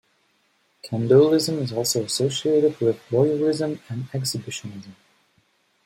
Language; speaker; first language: English; native; English